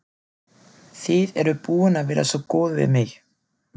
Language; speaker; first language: Icelandic; non-native, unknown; German